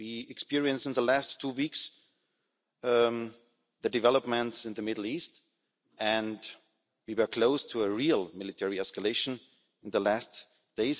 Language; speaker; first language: English; non-native, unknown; German